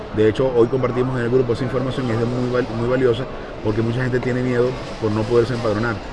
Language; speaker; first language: Spanish; native; Spanish